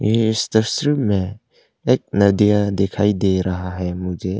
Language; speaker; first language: Hindi; non-native, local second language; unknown